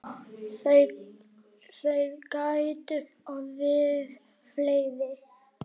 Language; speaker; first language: Icelandic; native; Icelandic